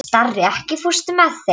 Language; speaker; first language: Icelandic; non-native, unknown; Polish